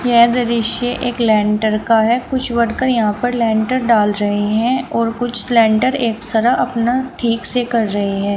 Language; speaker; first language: Hindi; native; Hindi